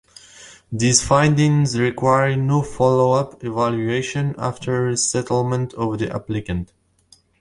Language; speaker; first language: English; native; English